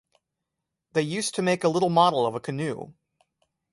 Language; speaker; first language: English; native; English